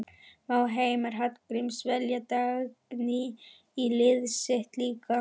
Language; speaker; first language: Icelandic; non-native, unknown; German